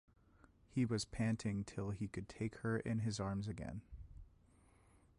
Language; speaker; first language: English; native; English